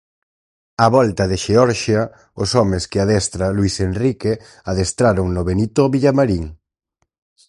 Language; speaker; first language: Galician; native; Galician